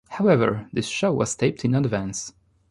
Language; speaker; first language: English; non-native, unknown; Polish